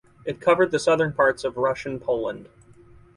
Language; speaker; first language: English; native; English